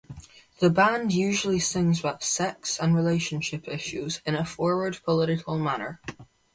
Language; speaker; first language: English; native; English